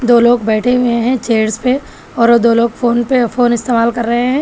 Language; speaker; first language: Hindi; non-native, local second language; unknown